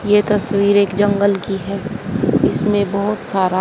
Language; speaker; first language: Hindi; native; Hindi